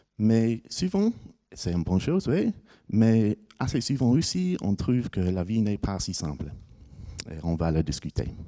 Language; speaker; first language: French; non-native, fluent; English